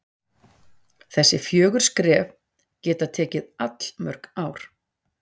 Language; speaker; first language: Icelandic; native; Icelandic